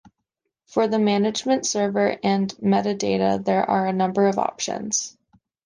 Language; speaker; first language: English; native; English